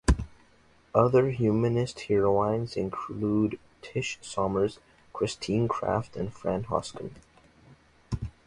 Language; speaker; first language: English; native; English